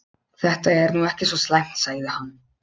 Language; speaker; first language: Icelandic; non-native, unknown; Polish